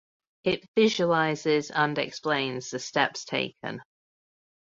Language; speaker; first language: English; native; English